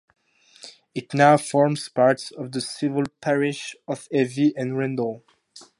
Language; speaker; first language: English; non-native, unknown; French